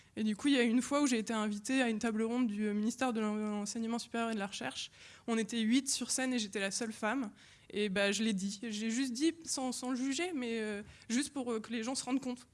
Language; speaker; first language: French; native; French